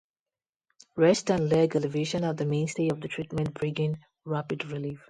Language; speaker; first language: English; non-native, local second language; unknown